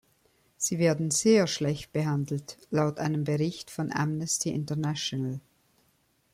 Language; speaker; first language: German; native; German